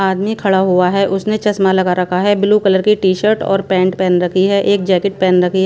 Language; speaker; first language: Hindi; non-native, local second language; Punjabi